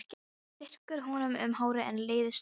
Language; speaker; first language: Icelandic; non-native, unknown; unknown